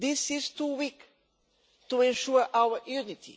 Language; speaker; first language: English; non-native, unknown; Portuguese